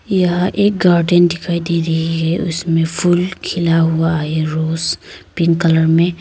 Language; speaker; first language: Hindi; non-native, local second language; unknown